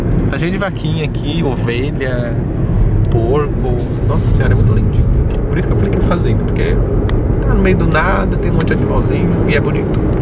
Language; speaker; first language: Portuguese; native; Portuguese